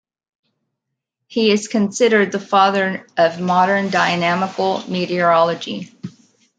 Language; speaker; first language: English; native; English